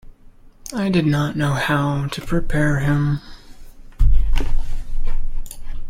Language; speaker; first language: English; native; English